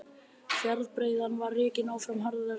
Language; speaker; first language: Icelandic; native; Icelandic